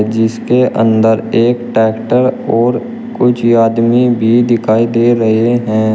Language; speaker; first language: Hindi; native; Hindi